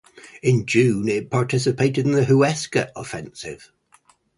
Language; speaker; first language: English; native; English